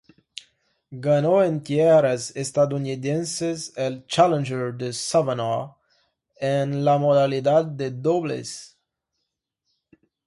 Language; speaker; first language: Spanish; non-native, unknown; Portuguese